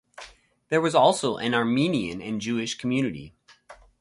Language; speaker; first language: English; native; English